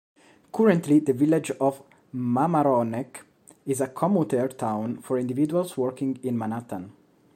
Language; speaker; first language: English; non-native, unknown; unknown